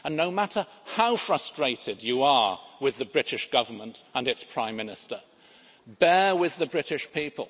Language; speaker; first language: English; native; English